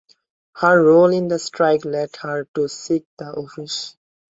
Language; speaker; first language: English; non-native, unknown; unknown